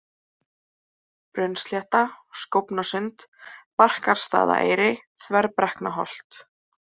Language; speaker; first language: Icelandic; native; Icelandic